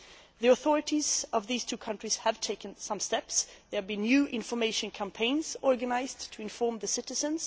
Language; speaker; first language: English; non-native, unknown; Swedish